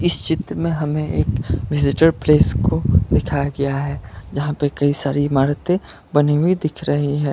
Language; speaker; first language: Hindi; non-native, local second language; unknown